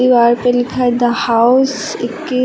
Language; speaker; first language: Hindi; native; Hindi